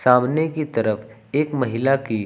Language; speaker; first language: Hindi; native; Hindi